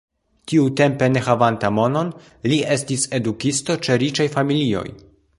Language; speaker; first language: Esperanto; non-native, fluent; Polish